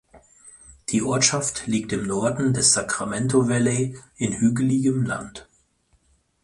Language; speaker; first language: German; native; German